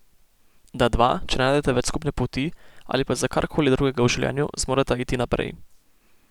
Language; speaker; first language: Slovenian; native; Slovenian